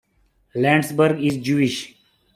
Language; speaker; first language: English; non-native, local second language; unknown